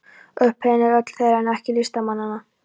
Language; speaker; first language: Icelandic; non-native, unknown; Polish